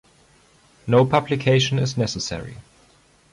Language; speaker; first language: English; non-native, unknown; German